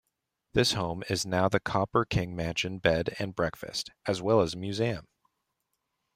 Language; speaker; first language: English; native; English